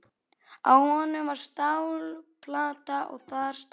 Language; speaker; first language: Icelandic; native; Icelandic